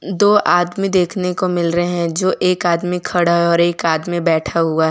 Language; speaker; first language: Hindi; non-native, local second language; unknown